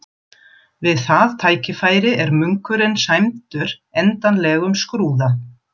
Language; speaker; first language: Icelandic; non-native, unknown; German